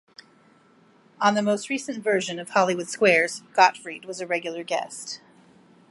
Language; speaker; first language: English; native; English